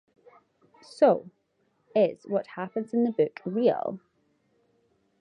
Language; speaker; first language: English; native; English